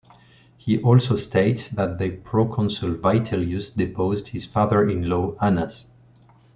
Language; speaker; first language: English; non-native, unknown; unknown